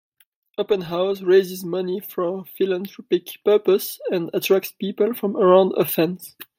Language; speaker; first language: English; non-native, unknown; French